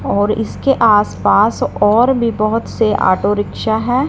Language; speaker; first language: Hindi; non-native, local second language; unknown